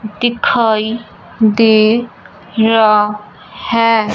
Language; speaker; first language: Hindi; non-native, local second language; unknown